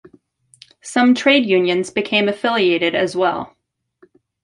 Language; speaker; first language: English; native; English